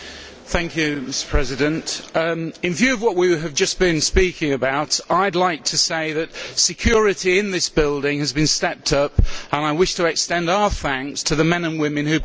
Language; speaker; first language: English; native; English